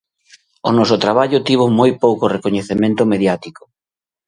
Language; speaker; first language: Galician; native; Galician